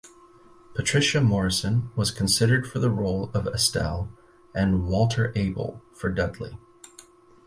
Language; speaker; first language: English; native; English